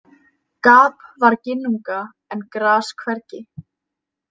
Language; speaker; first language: Icelandic; native; Icelandic